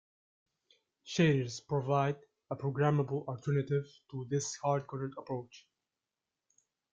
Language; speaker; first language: English; native; English